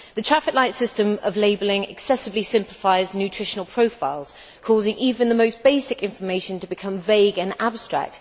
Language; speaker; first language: English; native; English